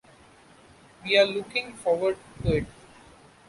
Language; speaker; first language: English; non-native, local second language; Marathi